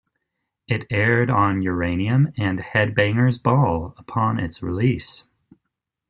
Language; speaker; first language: English; native; English